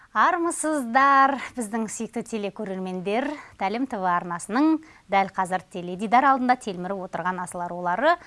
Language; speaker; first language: Kazakh; native; Kazakh